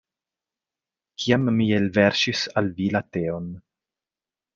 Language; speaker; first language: Esperanto; non-native, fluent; Italian